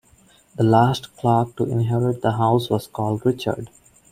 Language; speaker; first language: English; non-native, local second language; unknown